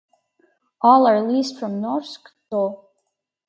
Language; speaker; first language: English; native; English